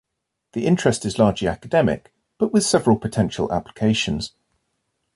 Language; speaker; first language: English; native; English